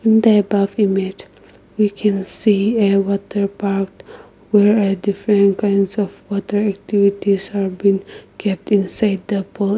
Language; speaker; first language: English; non-native, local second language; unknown